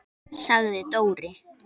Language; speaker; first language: Icelandic; native; Icelandic